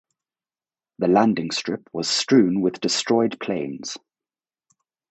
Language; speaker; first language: English; native; English